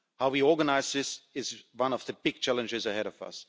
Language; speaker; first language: English; non-native, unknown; German